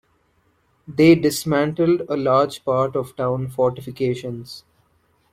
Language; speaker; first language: English; non-native, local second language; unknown